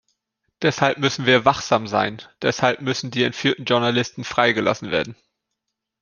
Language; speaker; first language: German; native; German